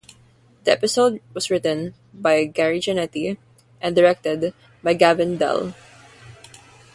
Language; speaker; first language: English; non-native, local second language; Filipino